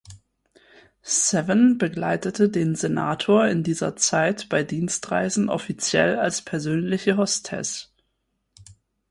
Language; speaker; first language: German; native; German